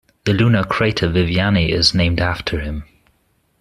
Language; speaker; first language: English; non-native, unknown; German